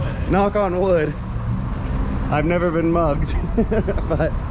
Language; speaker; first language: English; native; English